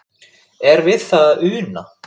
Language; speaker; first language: Icelandic; native; Icelandic